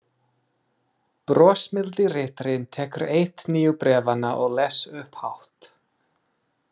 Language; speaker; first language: Icelandic; non-native, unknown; English